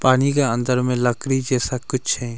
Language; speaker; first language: Hindi; early bilingual, other home language; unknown